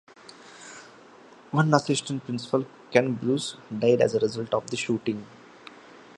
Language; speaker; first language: English; non-native, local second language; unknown